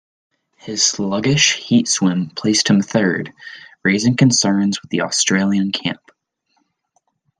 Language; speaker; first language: English; native; English